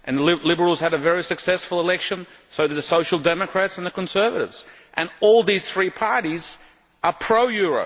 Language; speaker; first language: English; non-native, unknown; Lithuanian